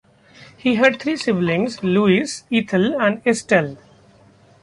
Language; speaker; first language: English; non-native, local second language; Marathi